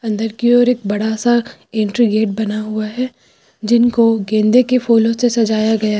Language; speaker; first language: Hindi; native; Hindi